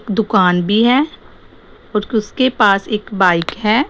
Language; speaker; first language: Hindi; non-native, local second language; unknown